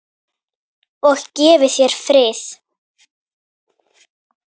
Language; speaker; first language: Icelandic; native; Icelandic